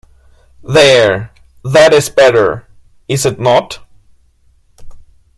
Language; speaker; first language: English; non-native, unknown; German